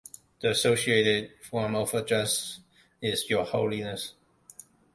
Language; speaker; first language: English; non-native, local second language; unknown